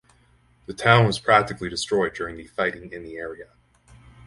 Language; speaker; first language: English; native; English